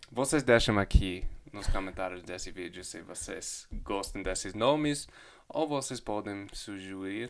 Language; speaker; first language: Portuguese; non-native, fluent; English